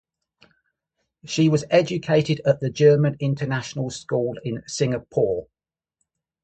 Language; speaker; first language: English; native; English